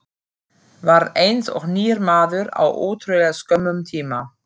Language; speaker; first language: Icelandic; non-native, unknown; German